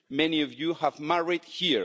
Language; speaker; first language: English; non-native, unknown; Spanish